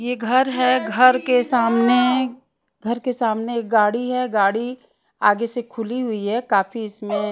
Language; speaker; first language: Hindi; non-native, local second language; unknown